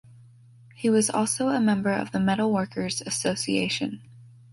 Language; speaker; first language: English; native; English